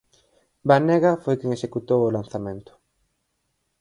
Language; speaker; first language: Galician; native; Galician